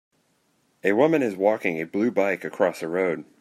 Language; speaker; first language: English; native; English